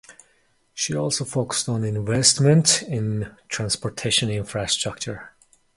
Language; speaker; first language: English; non-native, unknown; Mongolian